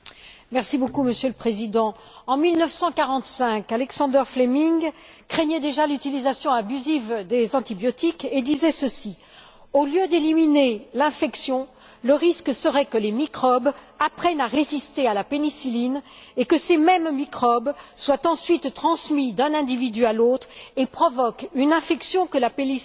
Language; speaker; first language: French; native; French